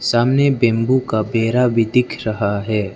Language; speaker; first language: Hindi; non-native, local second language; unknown